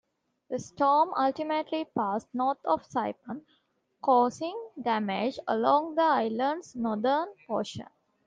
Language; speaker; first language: English; non-native, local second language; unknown